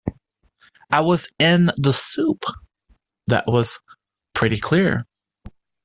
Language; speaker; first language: English; native; English